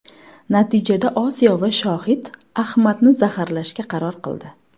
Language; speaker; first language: Uzbek; native; Uzbek